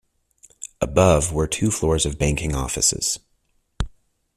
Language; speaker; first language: English; native; English